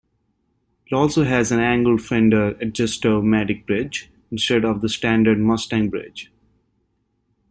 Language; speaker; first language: English; native; English